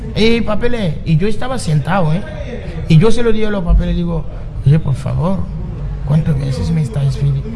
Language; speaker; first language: Spanish; non-native, fluent; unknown